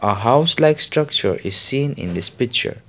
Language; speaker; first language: English; non-native, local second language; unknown